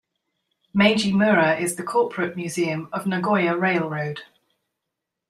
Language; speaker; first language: English; native; English